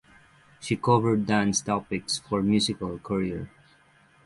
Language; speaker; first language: English; non-native, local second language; Filipino